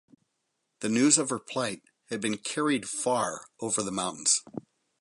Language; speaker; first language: English; native; English